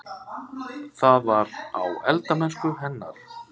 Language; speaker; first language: Icelandic; native; Icelandic